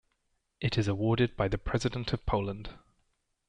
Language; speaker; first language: English; native; English